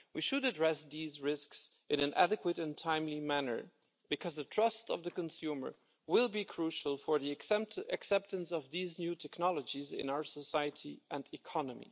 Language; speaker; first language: English; non-native, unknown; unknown